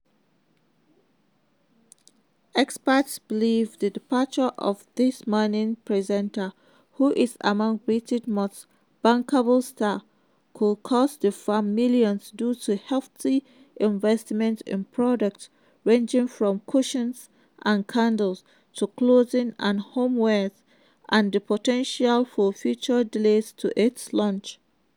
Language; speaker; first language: English; non-native, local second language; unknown